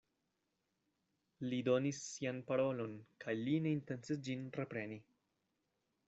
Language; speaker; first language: Esperanto; non-native, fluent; Spanish